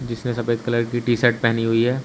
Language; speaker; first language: Hindi; native; Hindi